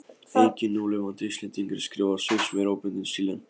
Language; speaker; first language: Icelandic; non-native, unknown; Polish